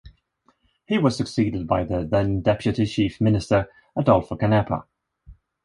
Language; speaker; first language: English; non-native, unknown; Swedish